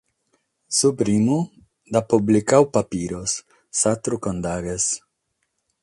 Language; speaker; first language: Sardinian; non-native, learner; Catalan